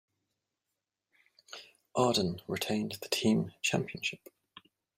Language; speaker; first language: English; native; English